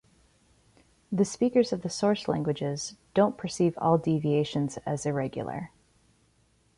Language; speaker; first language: English; native; English